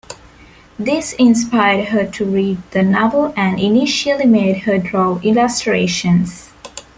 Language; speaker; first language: English; non-native, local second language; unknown